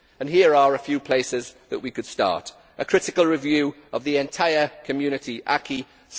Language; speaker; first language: English; native; English